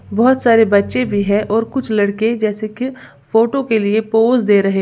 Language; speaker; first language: Hindi; native; Hindi